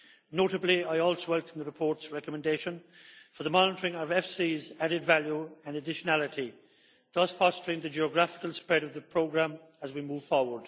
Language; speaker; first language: English; native; English